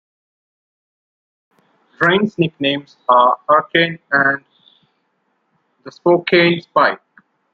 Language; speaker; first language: English; non-native, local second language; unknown